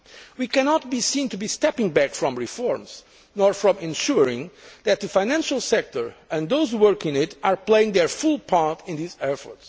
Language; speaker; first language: English; non-native, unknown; Portuguese